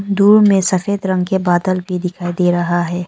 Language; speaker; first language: Hindi; non-native, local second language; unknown